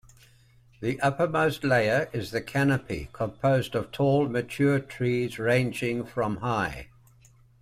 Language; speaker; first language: English; native; English